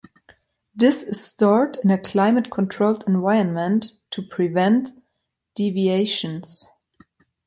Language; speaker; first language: English; non-native, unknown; German